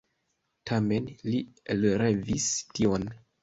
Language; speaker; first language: Esperanto; non-native, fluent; Kinyarwanda